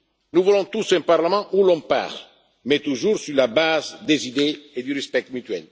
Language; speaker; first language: French; non-native, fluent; Italian